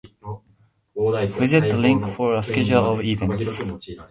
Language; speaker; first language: English; non-native, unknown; Japanese